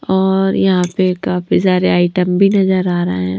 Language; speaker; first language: Hindi; non-native, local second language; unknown